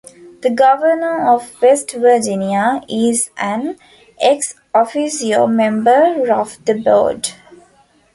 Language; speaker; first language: English; non-native, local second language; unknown